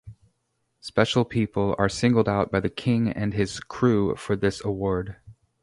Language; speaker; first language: English; native; English